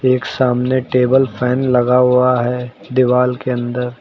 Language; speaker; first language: Hindi; native; Hindi